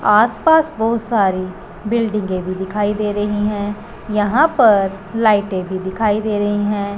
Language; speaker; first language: Hindi; non-native, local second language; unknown